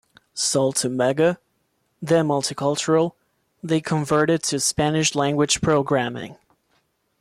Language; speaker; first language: English; non-native, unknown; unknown